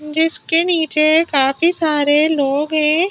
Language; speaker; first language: Hindi; native; Hindi